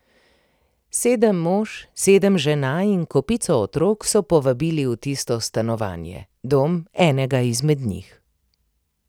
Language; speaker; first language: Slovenian; native; Slovenian